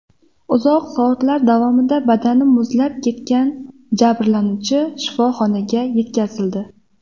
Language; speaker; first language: Uzbek; native; Uzbek